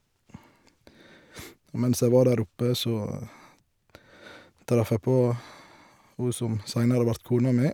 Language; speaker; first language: Norwegian; native; Norwegian